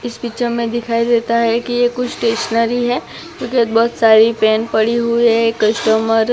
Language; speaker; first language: Hindi; non-native, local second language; Gujarati